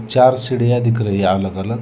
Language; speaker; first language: Hindi; non-native, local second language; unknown